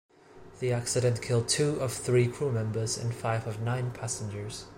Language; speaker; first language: English; non-native, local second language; Cantonese